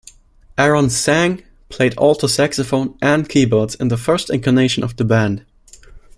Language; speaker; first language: English; non-native, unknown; German